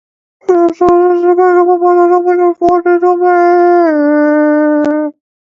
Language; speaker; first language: English; native; English